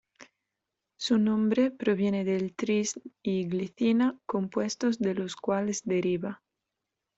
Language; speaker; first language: Spanish; non-native, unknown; Italian